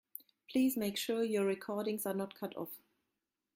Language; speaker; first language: English; non-native, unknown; German